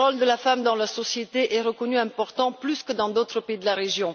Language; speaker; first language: French; non-native, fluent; Bulgarian